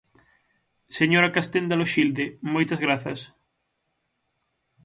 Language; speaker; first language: Galician; native; Galician